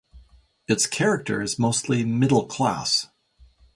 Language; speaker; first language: English; native; English